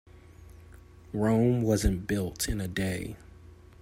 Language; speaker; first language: English; native; English